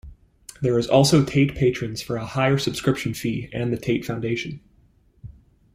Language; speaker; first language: English; native; English